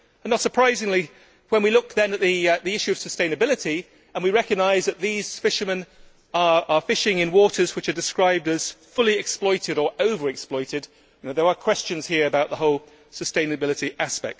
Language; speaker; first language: English; native; English